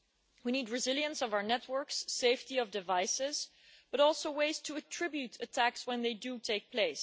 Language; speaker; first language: English; non-native, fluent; Dutch